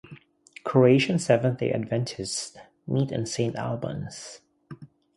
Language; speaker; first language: English; non-native, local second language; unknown